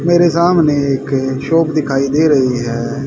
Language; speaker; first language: Hindi; native; Hindi